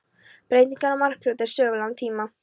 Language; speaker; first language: Icelandic; non-native, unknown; Polish